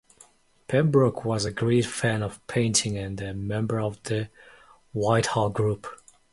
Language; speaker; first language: English; non-native, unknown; Mongolian